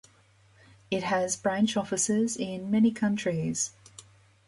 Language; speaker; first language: English; native; English